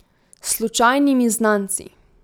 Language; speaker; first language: Slovenian; native; Slovenian